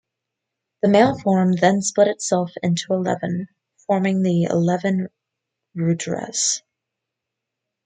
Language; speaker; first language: English; native; English